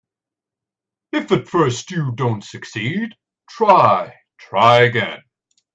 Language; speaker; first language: English; native; English